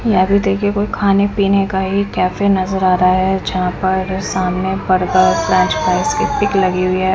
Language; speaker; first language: Hindi; non-native, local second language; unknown